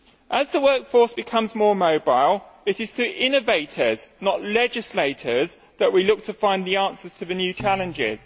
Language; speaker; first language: English; native; English